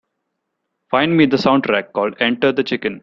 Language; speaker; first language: English; non-native, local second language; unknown